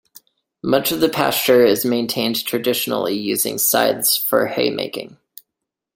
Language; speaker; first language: English; native; English